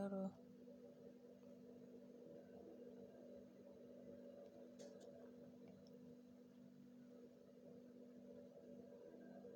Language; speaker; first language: Hausa; native; Hausa